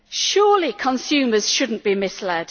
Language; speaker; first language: English; native; English